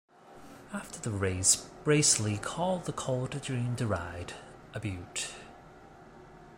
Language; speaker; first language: English; non-native, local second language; Cantonese